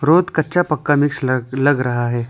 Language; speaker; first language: Hindi; non-native, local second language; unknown